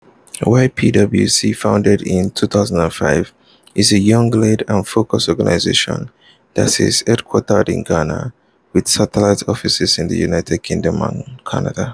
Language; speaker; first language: English; non-native, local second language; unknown